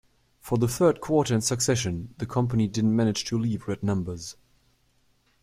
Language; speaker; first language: English; non-native, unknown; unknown